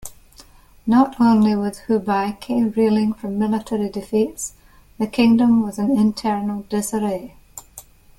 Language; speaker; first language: English; native; English